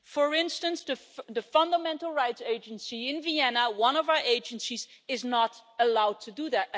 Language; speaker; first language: English; non-native, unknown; Dutch